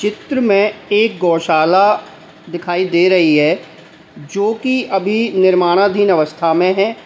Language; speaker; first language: Hindi; native; Hindi